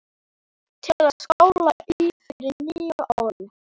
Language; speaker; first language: Icelandic; native; Icelandic